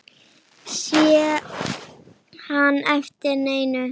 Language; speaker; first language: Icelandic; native; Icelandic